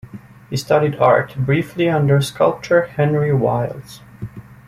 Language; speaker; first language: English; native; English